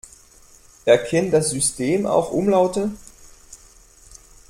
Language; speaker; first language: German; non-native, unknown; French